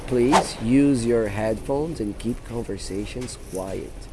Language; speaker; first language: English; non-native, fluent; Portuguese